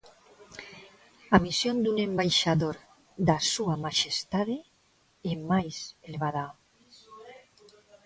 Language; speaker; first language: Galician; non-native, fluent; Spanish